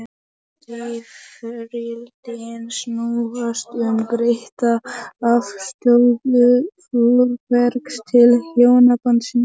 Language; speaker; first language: Icelandic; non-native, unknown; Polish